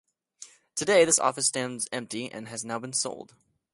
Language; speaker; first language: English; native; English